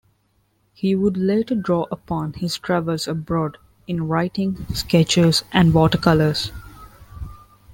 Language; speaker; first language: English; non-native, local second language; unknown